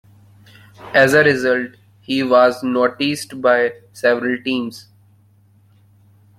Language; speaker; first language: English; non-native, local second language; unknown